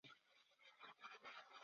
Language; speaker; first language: English; non-native, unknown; Spanish